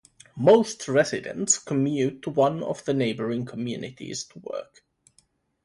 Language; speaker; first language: English; non-native, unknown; Finnish